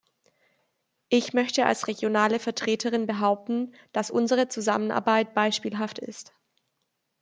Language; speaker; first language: German; native; German